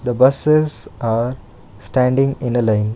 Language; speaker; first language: English; non-native, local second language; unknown